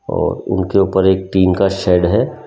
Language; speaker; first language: Hindi; native; Hindi